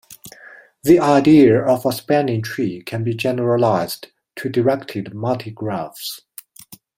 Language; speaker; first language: English; non-native, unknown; Chinese